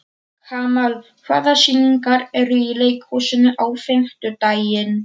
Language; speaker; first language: Icelandic; non-native, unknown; Polish